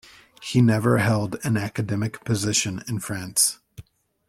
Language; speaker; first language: English; native; English